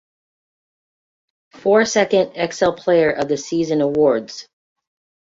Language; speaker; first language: English; native; English